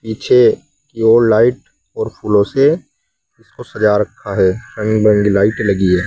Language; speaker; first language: Hindi; native; Hindi